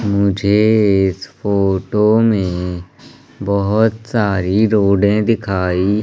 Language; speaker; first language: Hindi; native; Hindi